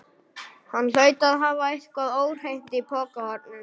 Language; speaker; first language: Icelandic; non-native, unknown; German